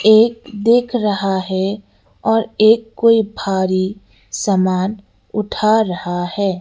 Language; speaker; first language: Hindi; non-native, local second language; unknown